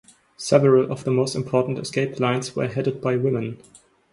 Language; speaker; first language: English; non-native, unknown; German